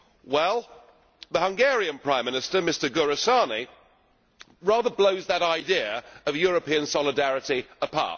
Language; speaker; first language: English; native; English